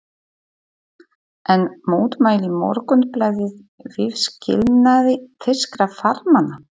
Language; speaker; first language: Icelandic; non-native, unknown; Polish